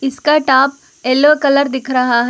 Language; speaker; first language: Hindi; non-native, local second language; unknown